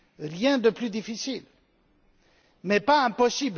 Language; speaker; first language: French; non-native, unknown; Romanian